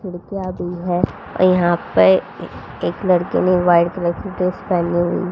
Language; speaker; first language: Hindi; native; Hindi